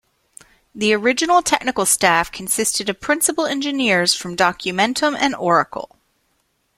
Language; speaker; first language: English; native; English